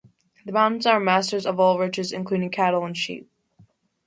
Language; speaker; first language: English; native; English